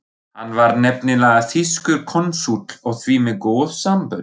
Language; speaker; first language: Icelandic; non-native, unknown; German